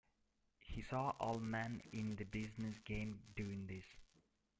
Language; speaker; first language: English; non-native, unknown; Russian